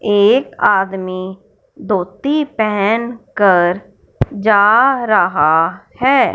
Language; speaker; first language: Hindi; non-native, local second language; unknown